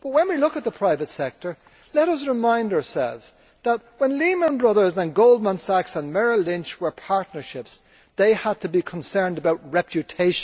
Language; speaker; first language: English; native; English